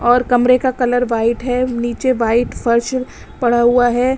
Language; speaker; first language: Hindi; native; Hindi